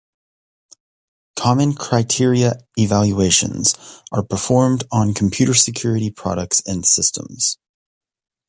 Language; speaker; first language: English; native; English